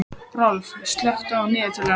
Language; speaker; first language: Icelandic; native; Icelandic